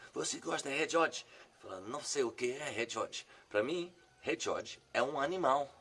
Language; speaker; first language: Portuguese; non-native, fluent; English